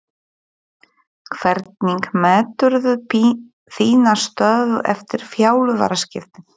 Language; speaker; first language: Icelandic; non-native, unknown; Polish